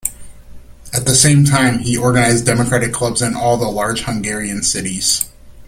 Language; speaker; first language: English; native; English